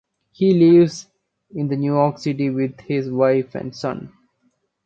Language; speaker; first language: English; non-native, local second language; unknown